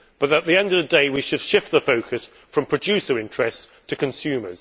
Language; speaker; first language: English; native; English